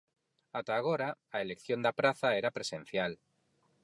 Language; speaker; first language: Galician; non-native, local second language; Spanish